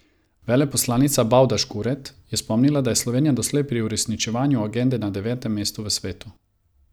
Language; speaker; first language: Slovenian; non-native, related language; Croatian